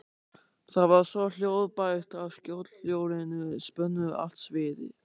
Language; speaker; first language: Icelandic; non-native, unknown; German